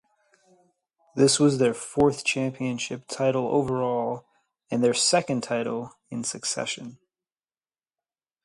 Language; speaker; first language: English; native; English